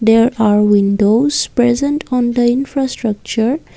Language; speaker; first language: English; non-native, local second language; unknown